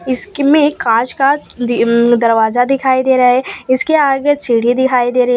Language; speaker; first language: Hindi; non-native, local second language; Gujarati